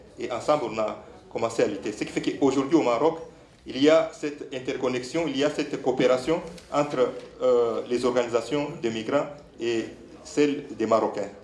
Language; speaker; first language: French; non-native, local second language; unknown